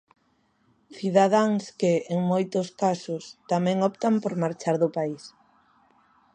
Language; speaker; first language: Galician; native; Galician